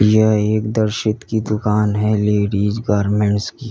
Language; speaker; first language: Hindi; native; Hindi